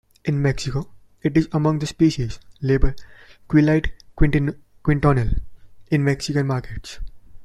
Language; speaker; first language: English; non-native, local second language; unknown